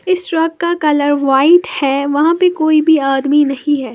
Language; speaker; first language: Hindi; native; Hindi